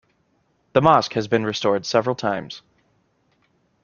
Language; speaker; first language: English; native; English